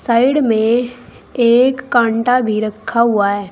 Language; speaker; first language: Hindi; native; Hindi